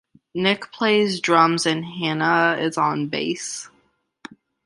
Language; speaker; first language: English; native; English